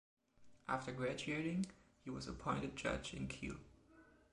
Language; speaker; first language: English; non-native, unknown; German